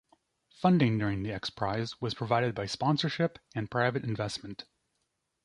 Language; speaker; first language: English; native; English